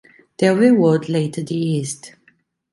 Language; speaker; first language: English; non-native, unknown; Italian